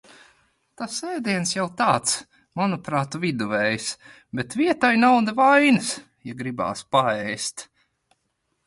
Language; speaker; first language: Latvian; non-native, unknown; Lithuanian